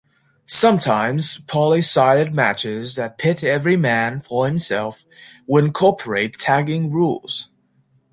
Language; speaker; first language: English; native; English